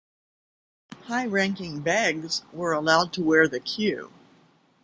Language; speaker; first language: English; native; English